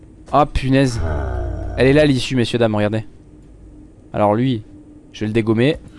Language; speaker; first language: French; native; French